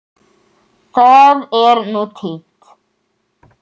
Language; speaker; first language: Icelandic; native; Icelandic